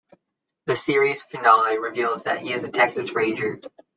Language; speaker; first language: English; native; English